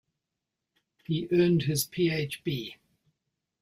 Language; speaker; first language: English; native; English